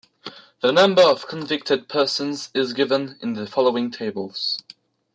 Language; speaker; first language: English; non-native, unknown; French